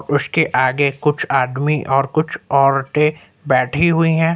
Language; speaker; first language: Hindi; native; Hindi